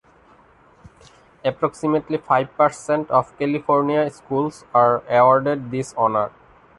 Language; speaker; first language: English; non-native, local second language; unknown